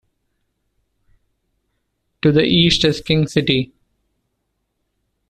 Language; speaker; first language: English; non-native, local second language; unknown